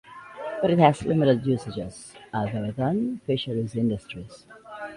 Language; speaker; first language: English; native; English